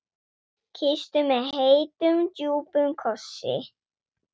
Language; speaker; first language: Icelandic; non-native, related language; Swedish